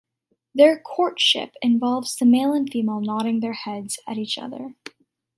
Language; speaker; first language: English; native; English